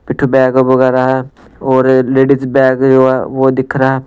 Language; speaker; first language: Hindi; non-native, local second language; Punjabi